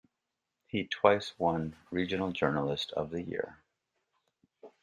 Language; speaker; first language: English; native; English